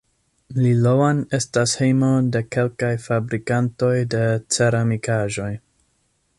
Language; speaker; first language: Esperanto; non-native, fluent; English